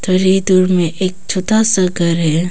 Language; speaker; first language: Hindi; non-native, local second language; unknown